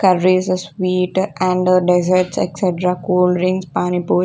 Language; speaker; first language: English; non-native, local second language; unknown